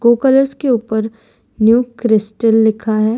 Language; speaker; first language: Hindi; non-native, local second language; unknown